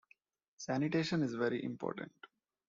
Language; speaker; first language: English; non-native, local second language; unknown